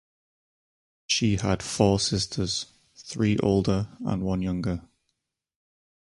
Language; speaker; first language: English; native; English